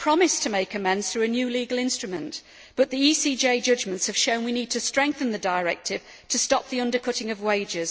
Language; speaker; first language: English; native; English